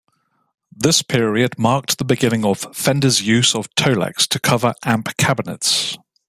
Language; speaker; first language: English; native; English